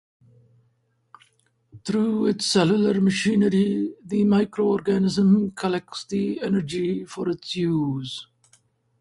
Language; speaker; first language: English; native; English